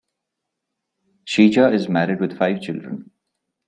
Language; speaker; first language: English; non-native, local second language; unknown